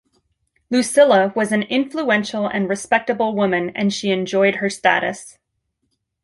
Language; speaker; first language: English; native; English